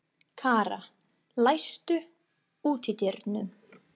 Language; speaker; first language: Icelandic; non-native, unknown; English